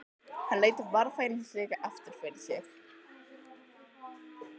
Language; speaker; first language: Icelandic; native; Icelandic